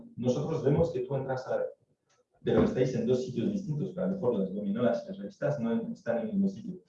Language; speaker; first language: Spanish; non-native, fluent; French